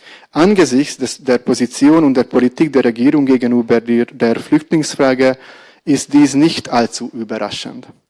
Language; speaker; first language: German; non-native, fluent; Hungarian